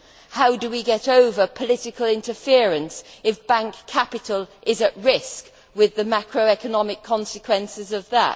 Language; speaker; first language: English; native; English